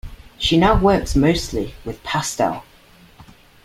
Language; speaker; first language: English; native; English